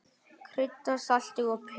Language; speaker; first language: Icelandic; non-native, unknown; Vietnamese